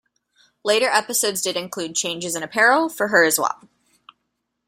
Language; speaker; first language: English; native; English